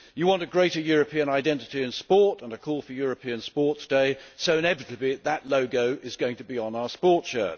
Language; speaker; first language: English; native; English